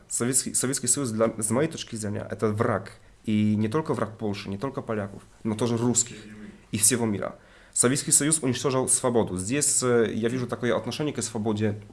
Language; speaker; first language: Russian; non-native, related language; Polish